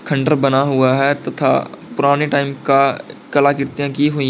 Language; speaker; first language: Hindi; native; Hindi